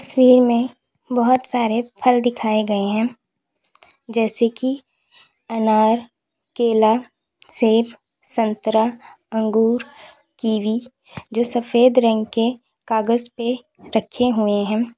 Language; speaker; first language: Hindi; native; Hindi